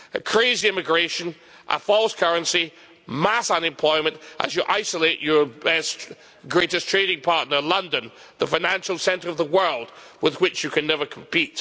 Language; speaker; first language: English; native; English